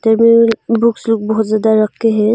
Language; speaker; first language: Hindi; non-native, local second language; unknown